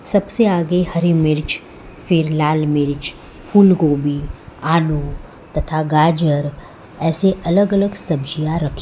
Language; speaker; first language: Hindi; non-native, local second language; Gujarati